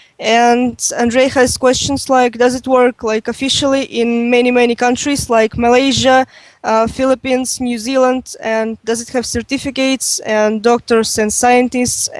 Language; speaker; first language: English; non-native, fluent; Russian